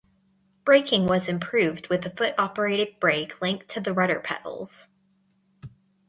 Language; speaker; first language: English; native; English